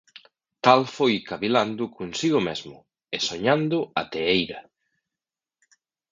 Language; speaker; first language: Galician; native; Galician